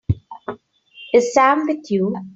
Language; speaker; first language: English; non-native, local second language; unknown